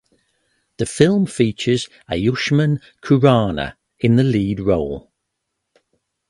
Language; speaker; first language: English; native; English